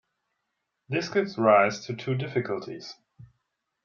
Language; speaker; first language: English; non-native, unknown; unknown